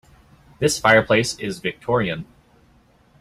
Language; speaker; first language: English; native; English